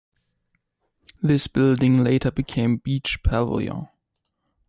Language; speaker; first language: English; non-native, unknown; German